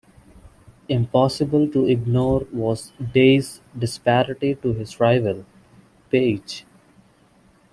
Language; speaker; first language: English; non-native, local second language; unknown